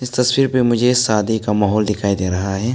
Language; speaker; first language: Hindi; non-native, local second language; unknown